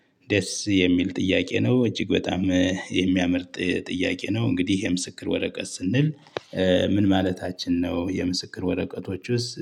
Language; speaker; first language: Amharic; native; Amharic